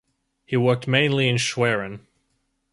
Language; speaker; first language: English; native; English